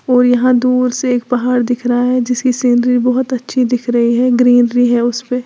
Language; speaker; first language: Hindi; native; Hindi